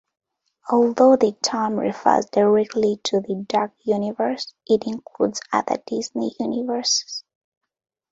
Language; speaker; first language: English; non-native, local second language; Ganda